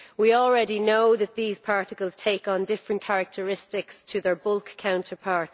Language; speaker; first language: English; native; English